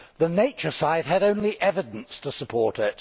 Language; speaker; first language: English; native; English